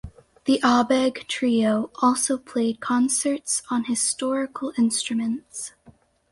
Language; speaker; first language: English; native; English